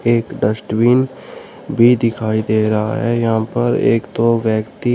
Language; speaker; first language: Hindi; native; Hindi